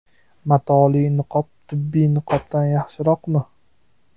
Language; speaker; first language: Uzbek; native; Uzbek